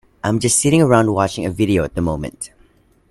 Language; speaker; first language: English; non-native, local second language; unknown